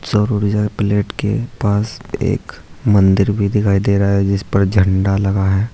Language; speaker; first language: Hindi; native; Hindi